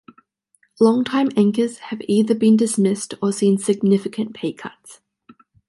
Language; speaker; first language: English; native; English